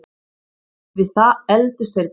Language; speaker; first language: Icelandic; native; Icelandic